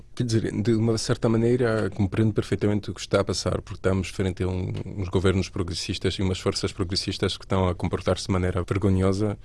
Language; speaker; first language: Portuguese; non-native, related language; Spanish